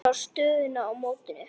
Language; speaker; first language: Icelandic; native; Icelandic